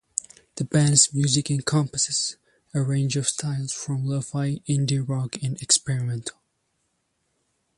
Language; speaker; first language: English; native; English